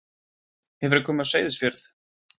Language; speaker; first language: Icelandic; native; Icelandic